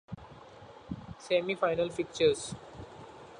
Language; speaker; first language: English; non-native, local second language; Marathi